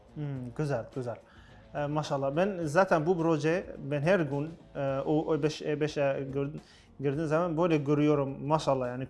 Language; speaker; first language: Turkish; non-native, learner; Arabic